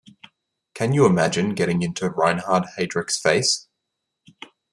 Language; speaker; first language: English; native; English